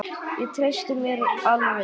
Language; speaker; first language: Icelandic; native; Icelandic